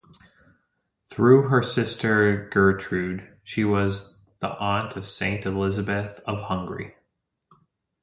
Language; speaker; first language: English; native; English